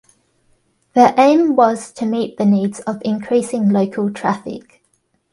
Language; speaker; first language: English; native; English